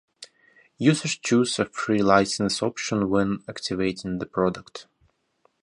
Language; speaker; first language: English; non-native, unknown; Russian